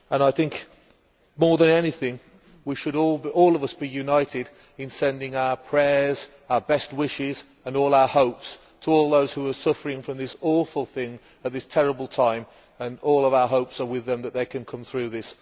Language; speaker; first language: English; native; English